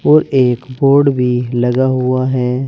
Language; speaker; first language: Hindi; native; Hindi